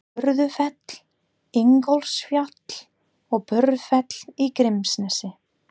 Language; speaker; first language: Icelandic; non-native, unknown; English